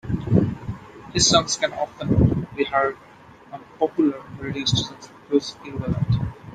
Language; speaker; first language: English; non-native, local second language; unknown